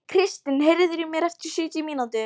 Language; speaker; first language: Icelandic; non-native, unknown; Polish